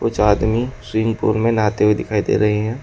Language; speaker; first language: Hindi; native; Hindi